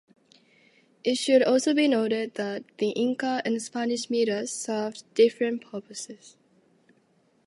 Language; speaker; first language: English; non-native, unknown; Japanese